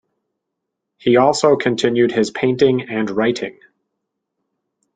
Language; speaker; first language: English; native; English